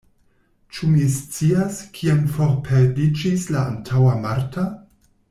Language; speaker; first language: Esperanto; non-native, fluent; German